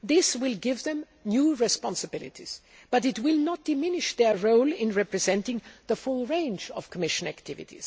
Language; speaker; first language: English; non-native, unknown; German